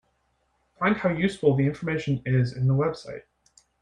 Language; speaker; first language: English; native; English